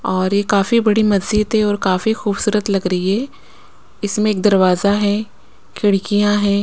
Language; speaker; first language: Hindi; non-native, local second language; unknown